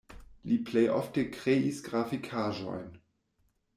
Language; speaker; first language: Esperanto; non-native, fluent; German